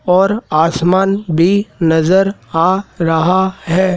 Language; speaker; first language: Hindi; native; Hindi